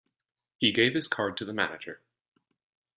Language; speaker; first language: English; native; English